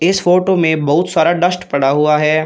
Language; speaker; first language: Hindi; native; Hindi